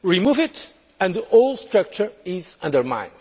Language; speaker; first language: English; non-native, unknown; Portuguese